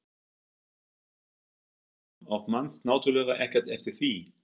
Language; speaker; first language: Icelandic; non-native, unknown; German